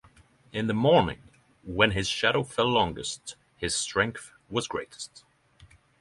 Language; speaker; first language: English; non-native, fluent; Norwegian